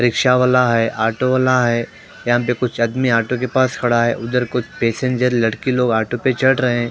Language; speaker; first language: Hindi; non-native, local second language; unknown